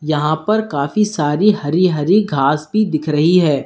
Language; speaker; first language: Hindi; native; Hindi